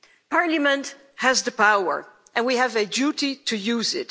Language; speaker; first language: English; non-native, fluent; Dutch